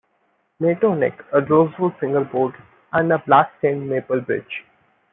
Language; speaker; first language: English; non-native, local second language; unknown